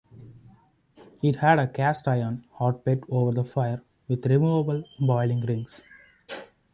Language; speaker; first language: English; non-native, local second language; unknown